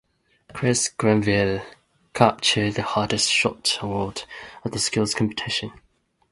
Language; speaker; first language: English; non-native, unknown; Japanese